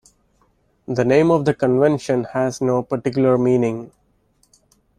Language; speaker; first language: English; non-native, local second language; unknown